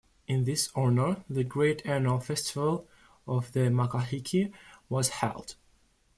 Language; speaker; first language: English; non-native, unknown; Russian